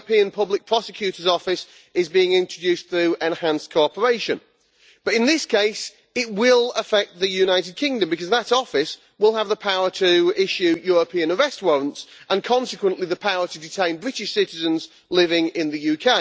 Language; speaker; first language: English; native; English